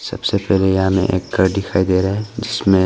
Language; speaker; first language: Hindi; non-native, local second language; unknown